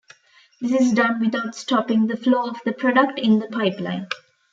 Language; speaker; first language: English; non-native, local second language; Tamil